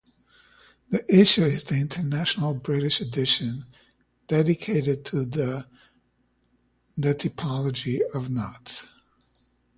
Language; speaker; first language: English; native; English